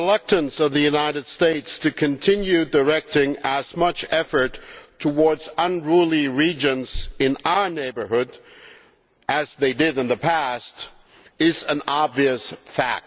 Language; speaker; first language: English; non-native, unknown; German